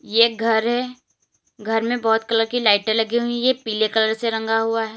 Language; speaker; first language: Hindi; native; Hindi